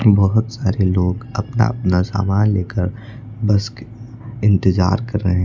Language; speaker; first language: Hindi; native; Hindi